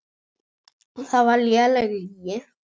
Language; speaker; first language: Icelandic; native; Icelandic